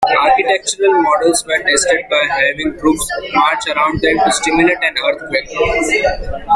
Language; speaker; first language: English; non-native, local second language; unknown